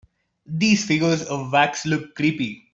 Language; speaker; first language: English; non-native, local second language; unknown